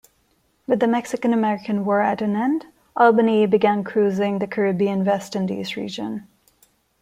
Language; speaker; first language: English; non-native, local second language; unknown